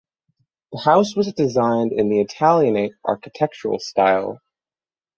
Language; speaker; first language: English; native; English